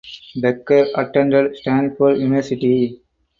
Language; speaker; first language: English; non-native, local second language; Tamil